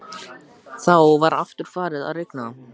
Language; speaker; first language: Icelandic; native; Icelandic